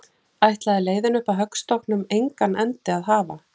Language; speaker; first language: Icelandic; native; Icelandic